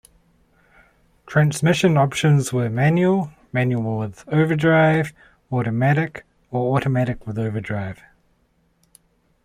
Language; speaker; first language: English; native; English